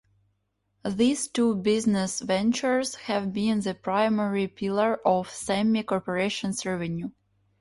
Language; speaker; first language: English; non-native, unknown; Ukrainian